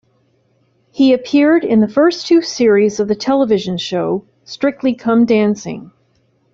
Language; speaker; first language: English; native; English